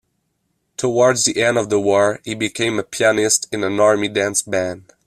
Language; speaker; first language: English; non-native, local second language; French